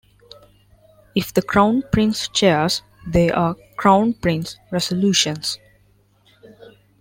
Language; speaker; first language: English; non-native, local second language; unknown